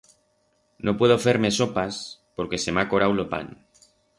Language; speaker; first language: Aragonese; non-native, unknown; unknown